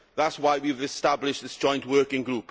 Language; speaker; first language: English; native; English